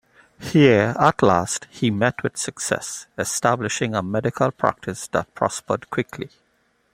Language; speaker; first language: English; native; English